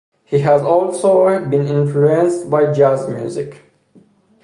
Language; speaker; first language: English; non-native, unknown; Persian